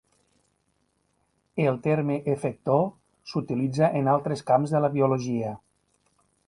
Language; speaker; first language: Catalan; native; Catalan